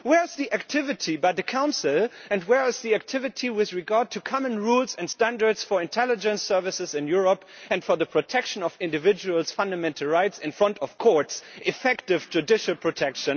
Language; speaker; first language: English; non-native, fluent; German